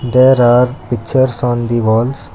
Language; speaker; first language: English; non-native, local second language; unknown